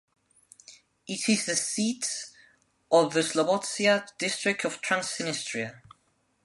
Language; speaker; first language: English; non-native, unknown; Spanish